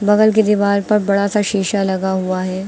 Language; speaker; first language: Hindi; native; Hindi